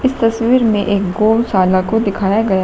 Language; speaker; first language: Hindi; native; Hindi